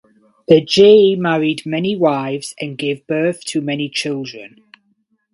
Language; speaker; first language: English; native; English